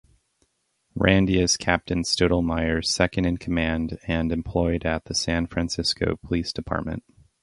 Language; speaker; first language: English; native; English